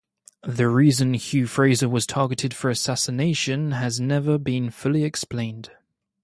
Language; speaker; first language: English; native; English